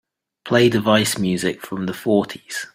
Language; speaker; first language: English; native; English